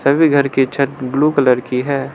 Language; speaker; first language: Hindi; non-native, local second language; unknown